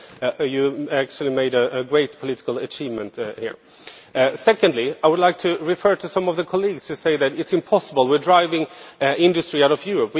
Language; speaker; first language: English; non-native, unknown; Swedish